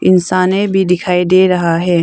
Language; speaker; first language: Hindi; non-native, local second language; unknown